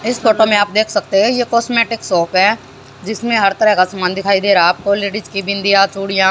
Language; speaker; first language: Hindi; native; Hindi